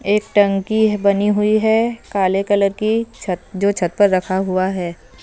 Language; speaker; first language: Hindi; non-native, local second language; Punjabi